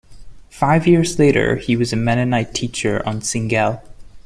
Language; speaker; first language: English; non-native, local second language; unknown